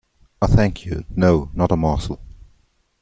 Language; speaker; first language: English; non-native, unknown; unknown